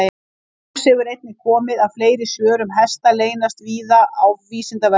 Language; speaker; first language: Icelandic; native; Icelandic